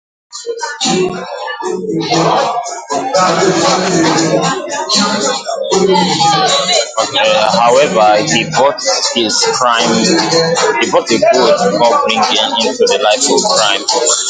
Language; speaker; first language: English; non-native, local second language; Igbo